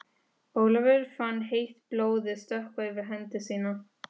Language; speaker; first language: Icelandic; non-native, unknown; Spanish